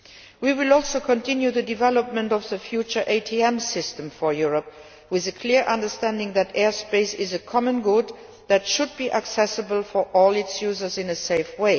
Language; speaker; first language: English; non-native, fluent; Luxembourgish